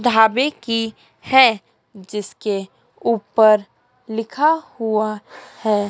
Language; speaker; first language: Hindi; native; Hindi